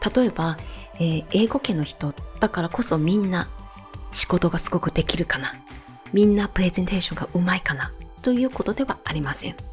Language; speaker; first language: Japanese; non-native, fluent; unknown